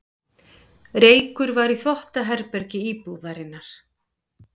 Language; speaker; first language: Icelandic; native; Icelandic